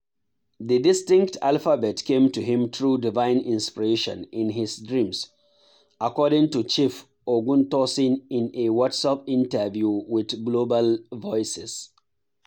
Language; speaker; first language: English; non-native, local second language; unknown